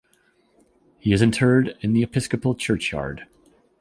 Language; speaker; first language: English; native; English